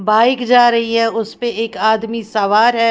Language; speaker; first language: Hindi; native; Hindi